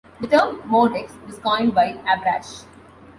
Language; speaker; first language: English; non-native, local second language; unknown